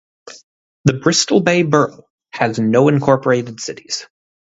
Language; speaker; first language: English; native; English